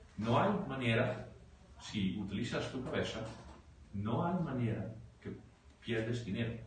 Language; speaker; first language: Spanish; non-native, fluent; Dutch